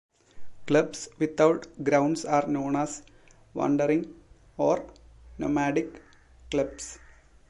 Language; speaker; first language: English; non-native, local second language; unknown